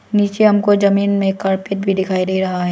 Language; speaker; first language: Hindi; non-native, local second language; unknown